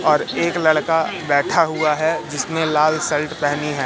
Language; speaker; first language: Hindi; native; Hindi